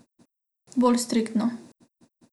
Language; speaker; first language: Slovenian; non-native, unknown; Macedonian